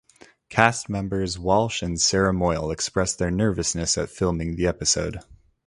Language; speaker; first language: English; native; English